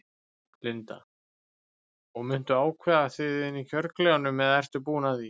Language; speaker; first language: Icelandic; native; Icelandic